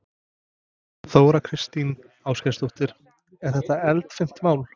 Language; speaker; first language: Icelandic; non-native, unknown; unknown